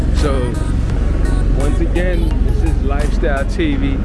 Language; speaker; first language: English; native; English